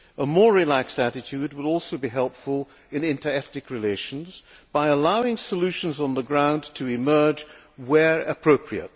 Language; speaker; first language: English; non-native, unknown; Hungarian